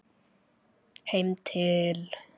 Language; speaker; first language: Icelandic; native; Icelandic